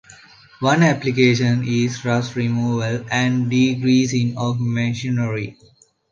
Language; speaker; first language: English; non-native, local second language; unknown